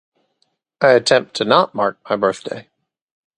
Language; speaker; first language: English; native; English